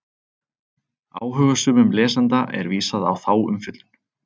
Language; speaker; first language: Icelandic; native; Icelandic